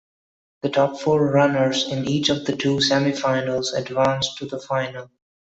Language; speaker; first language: English; non-native, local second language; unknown